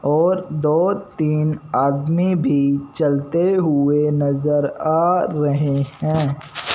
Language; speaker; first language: Hindi; non-native, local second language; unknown